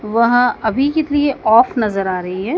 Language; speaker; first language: Hindi; native; Hindi